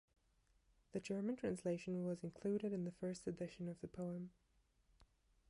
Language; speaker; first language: English; non-native, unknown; German